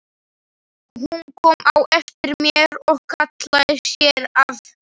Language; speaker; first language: Icelandic; non-native, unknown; Slovak